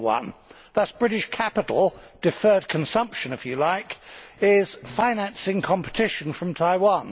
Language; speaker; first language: English; native; English